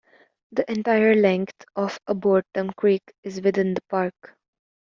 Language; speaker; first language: English; native; English